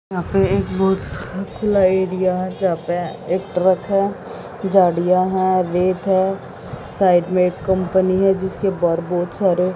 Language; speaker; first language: Hindi; native; Hindi